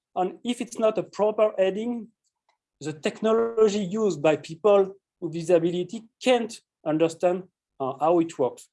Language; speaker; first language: English; non-native, fluent; French